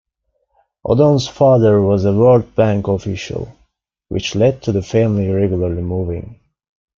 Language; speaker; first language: English; non-native, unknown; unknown